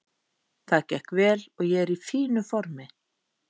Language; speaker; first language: Icelandic; native; Icelandic